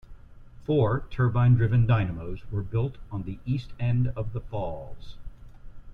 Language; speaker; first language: English; native; English